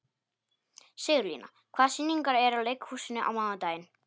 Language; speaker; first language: Icelandic; non-native, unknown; Polish